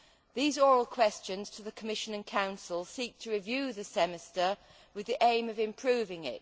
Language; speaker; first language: English; native; English